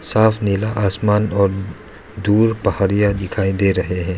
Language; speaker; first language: Hindi; non-native, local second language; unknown